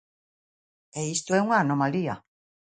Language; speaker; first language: Galician; native; Galician